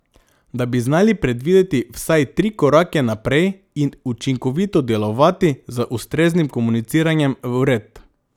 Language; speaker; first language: Slovenian; non-native, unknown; Macedonian